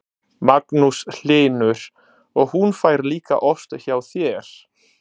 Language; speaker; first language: Icelandic; non-native, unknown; Italian